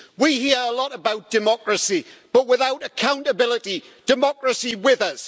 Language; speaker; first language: English; native; English